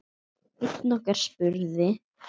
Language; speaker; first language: Icelandic; native; Icelandic